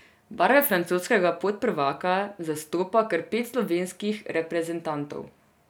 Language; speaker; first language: Slovenian; non-native, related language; Serbian